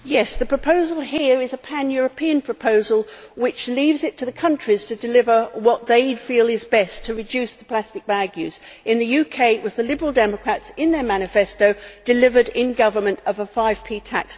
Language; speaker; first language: English; native; English